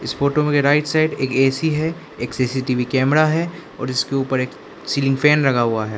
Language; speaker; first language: Hindi; non-native, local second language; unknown